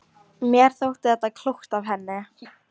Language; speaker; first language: Icelandic; non-native, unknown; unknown